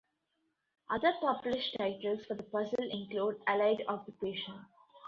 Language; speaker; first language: English; non-native, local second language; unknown